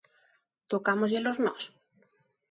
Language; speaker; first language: Galician; non-native, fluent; Spanish